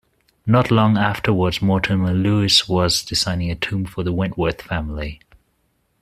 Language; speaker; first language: English; non-native, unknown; German